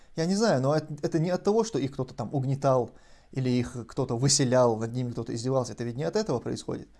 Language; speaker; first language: Russian; non-native, local second language; Chechen